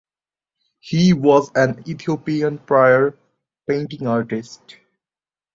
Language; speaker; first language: English; non-native, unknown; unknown